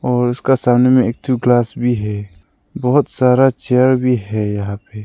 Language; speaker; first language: Hindi; non-native, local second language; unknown